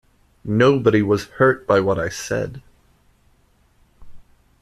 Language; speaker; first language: English; native; English